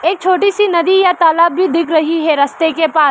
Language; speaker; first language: Hindi; non-native, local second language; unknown